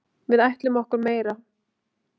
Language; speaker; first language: Icelandic; native; Icelandic